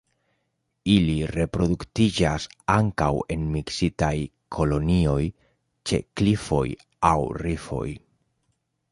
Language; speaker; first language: Esperanto; non-native, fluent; Spanish